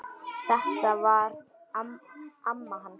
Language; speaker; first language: Icelandic; native; Icelandic